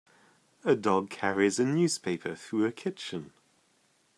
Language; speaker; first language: English; native; English